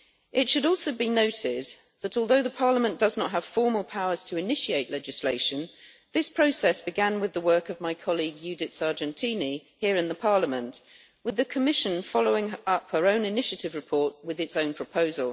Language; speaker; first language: English; native; English